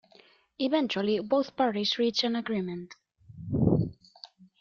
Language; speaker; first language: English; native; English